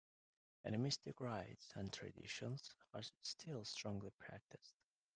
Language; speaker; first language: English; non-native, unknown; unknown